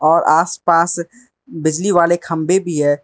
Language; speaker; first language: Hindi; non-native, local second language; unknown